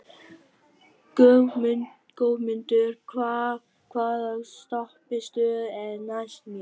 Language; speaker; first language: Icelandic; non-native, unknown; Vietnamese